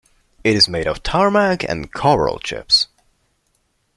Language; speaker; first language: English; non-native, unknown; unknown